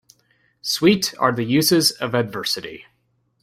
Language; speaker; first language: English; native; English